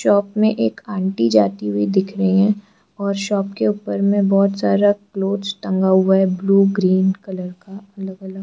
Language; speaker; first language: Hindi; non-native, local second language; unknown